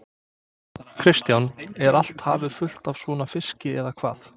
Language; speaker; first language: Icelandic; non-native, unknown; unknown